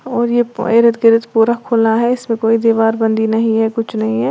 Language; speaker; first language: Hindi; native; Hindi